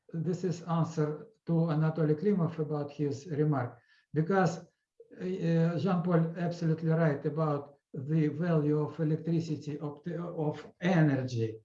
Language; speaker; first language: English; non-native, learner; Russian